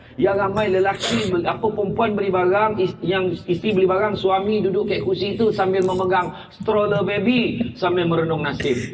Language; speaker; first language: Malay; native; Malay